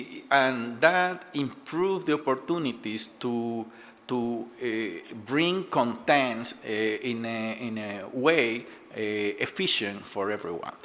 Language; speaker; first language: English; non-native, fluent; Spanish